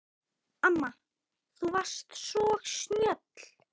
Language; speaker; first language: Icelandic; native; Icelandic